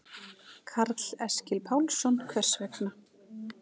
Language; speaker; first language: Icelandic; native; Icelandic